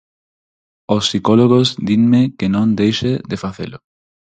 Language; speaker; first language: Galician; non-native, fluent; Spanish